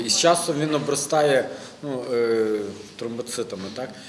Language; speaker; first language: Ukrainian; non-native, local second language; Russian